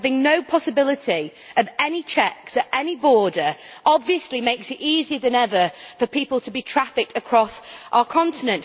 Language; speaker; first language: English; native; English